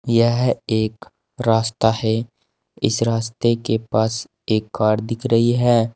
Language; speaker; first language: Hindi; native; Hindi